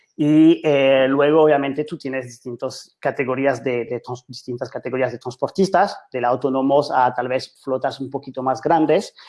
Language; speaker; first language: Spanish; non-native, fluent; French